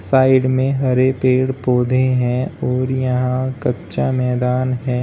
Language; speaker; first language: Hindi; native; Hindi